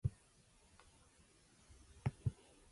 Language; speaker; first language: English; non-native, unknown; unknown